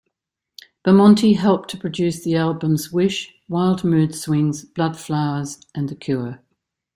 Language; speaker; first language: English; native; English